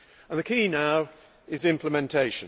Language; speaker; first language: English; native; English